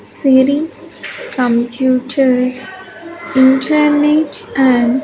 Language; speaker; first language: English; non-native, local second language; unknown